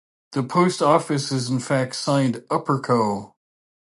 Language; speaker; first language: English; native; English